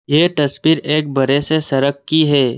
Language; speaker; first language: Hindi; non-native, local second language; Assamese